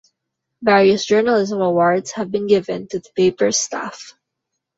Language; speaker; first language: English; non-native, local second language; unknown